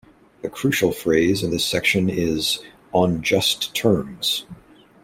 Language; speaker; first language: English; native; English